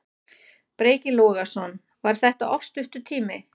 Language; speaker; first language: Icelandic; non-native, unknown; German